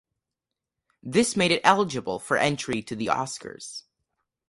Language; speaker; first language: English; native; English